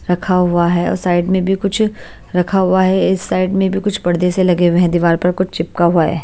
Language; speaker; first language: Hindi; native; Hindi